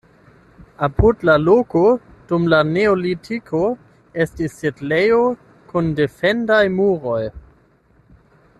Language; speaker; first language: Esperanto; non-native, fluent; German